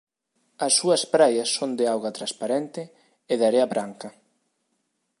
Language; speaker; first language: Galician; native; Galician